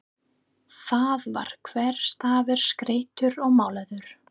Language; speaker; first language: Icelandic; non-native, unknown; English